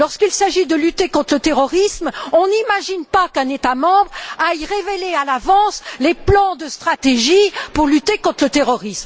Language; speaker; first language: French; native; French